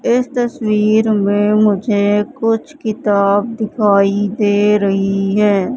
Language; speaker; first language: Hindi; native; Hindi